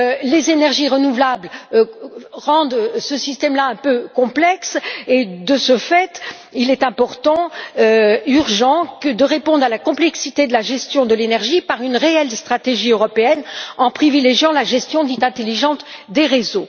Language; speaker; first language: French; native; French